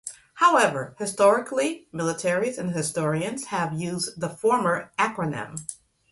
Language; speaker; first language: English; native; English